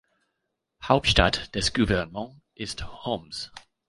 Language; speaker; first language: German; non-native, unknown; English